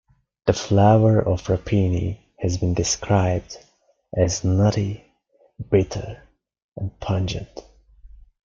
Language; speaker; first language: English; non-native, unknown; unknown